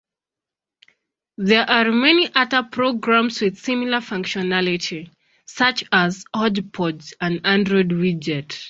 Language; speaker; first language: English; non-native, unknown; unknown